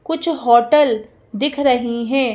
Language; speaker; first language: Hindi; native; Hindi